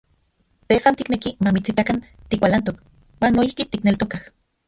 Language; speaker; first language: Central Puebla Nahuatl; non-native, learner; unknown